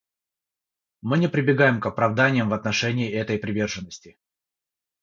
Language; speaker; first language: Russian; non-native, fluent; Georgian